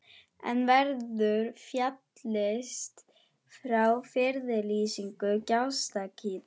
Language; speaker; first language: Icelandic; non-native, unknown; German